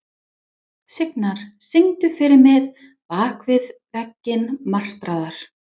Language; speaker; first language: Icelandic; non-native, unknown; English